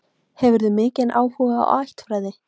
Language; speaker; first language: Icelandic; native; Icelandic